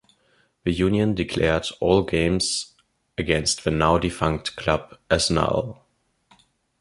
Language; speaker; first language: English; non-native, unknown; German